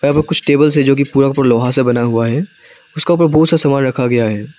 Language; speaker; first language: Hindi; non-native, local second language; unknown